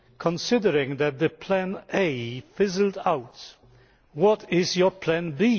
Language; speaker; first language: English; non-native, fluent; Polish